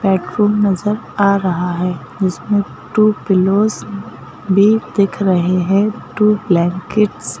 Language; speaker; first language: Hindi; native; Hindi